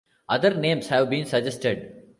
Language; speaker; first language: English; non-native, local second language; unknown